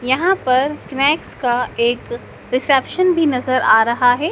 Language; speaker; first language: Hindi; native; Hindi